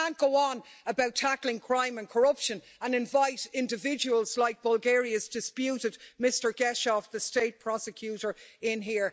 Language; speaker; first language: English; native; English